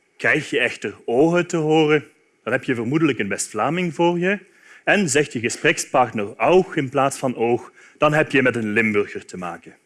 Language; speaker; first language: Dutch; native; Dutch